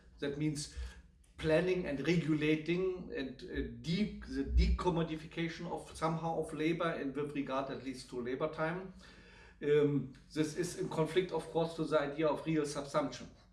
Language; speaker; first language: English; non-native, fluent; German